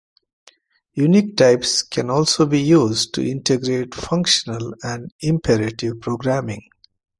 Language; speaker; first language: English; non-native, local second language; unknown